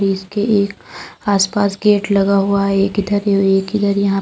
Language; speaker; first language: Hindi; native; Hindi